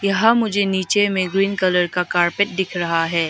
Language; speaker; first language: Hindi; early bilingual, other home language; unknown